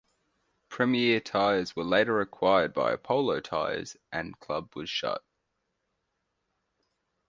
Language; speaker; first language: English; native; English